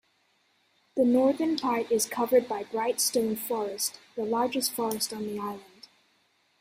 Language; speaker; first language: English; native; English